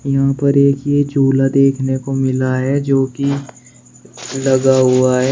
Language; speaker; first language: Hindi; native; Hindi